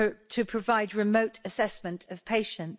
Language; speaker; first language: English; native; English